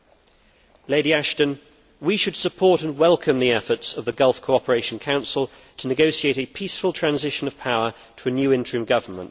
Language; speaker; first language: English; native; English